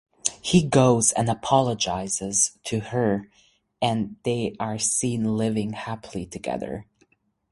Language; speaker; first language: English; native; English